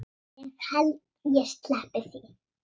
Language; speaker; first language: Icelandic; native; Icelandic